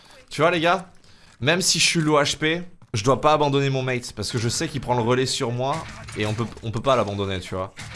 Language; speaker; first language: French; native; French